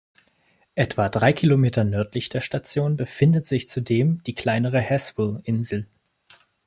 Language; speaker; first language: German; native; German